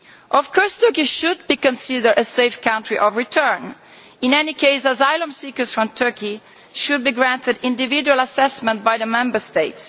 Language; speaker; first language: English; non-native, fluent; Italian